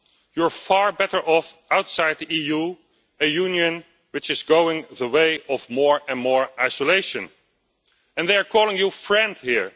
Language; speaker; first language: English; non-native, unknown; Dutch